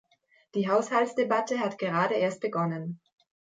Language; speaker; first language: German; native; German